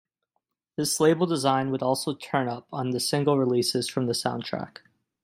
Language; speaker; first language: English; native; English